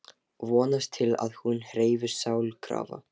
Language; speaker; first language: Icelandic; non-native, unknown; Lithuanian